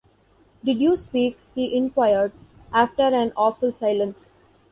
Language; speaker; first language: English; non-native, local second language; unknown